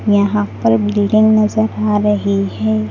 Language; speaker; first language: Hindi; non-native, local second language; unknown